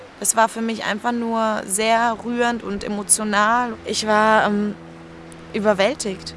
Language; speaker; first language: German; early bilingual, other home language; Spanish